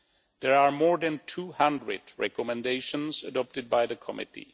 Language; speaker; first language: English; non-native, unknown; Czech